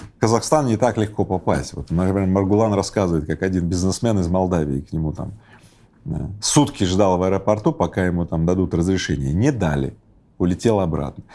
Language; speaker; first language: Russian; native; Russian